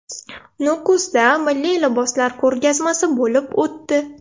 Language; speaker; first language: Uzbek; non-native, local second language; Russian